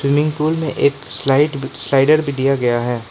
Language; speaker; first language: Hindi; non-native, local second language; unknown